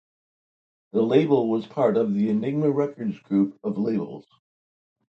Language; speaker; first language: English; native; English